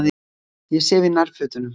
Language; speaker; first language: Icelandic; native; Icelandic